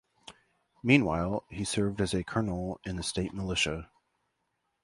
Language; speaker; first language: English; native; English